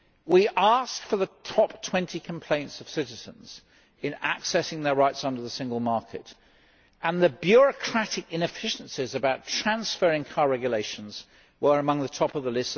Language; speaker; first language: English; native; English